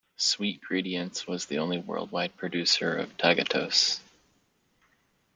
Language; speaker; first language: English; native; English